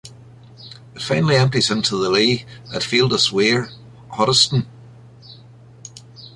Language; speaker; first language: English; native; English